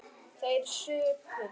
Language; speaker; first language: Icelandic; native; Icelandic